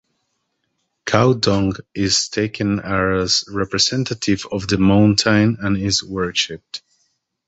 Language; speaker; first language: English; native; English